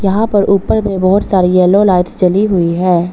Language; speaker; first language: Hindi; early bilingual, other home language; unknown